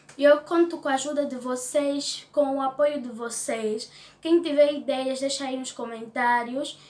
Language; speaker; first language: Portuguese; native; Portuguese